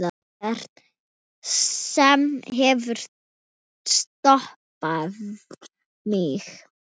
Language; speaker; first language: Icelandic; non-native, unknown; Thai